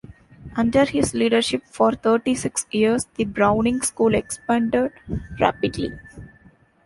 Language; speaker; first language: English; non-native, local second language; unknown